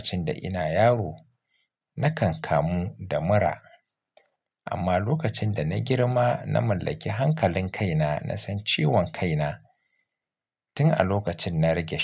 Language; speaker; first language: Hausa; native; Hausa